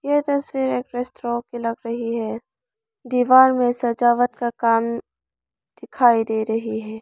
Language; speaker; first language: Hindi; non-native, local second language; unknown